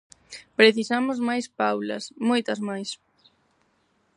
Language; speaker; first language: Galician; non-native, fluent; Spanish